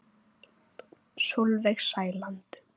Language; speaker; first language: Icelandic; native; Icelandic